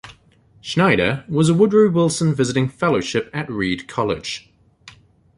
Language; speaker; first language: English; native; English